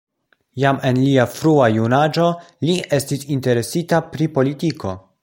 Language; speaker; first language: Esperanto; non-native, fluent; Polish